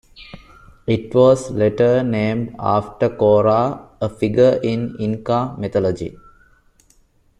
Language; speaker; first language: English; non-native, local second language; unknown